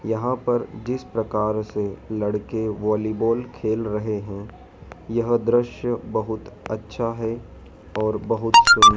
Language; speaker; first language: Hindi; native; Hindi